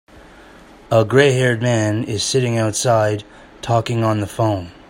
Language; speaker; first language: English; native; English